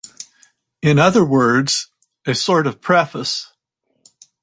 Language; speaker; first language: English; native; English